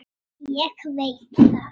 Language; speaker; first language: Icelandic; native; Icelandic